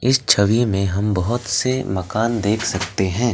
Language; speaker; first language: Hindi; non-native, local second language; Assamese